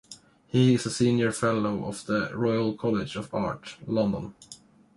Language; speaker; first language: English; non-native, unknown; Swedish